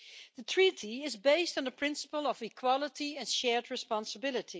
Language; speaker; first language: English; non-native, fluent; Dutch